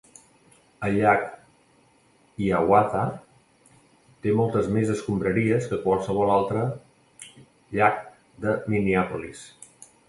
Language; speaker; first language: Catalan; native; Catalan